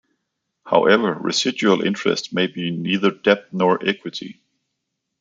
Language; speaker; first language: English; non-native, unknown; Danish